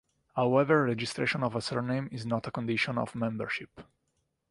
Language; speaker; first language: English; non-native, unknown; Italian